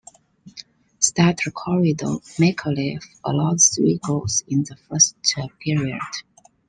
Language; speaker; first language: English; non-native, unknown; Chinese